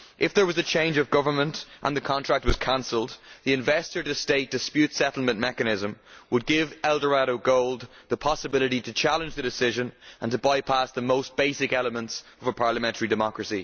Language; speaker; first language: English; native; English